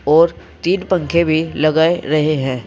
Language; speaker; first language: Hindi; native; Hindi